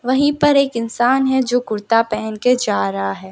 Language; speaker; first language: Hindi; non-native, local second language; Gujarati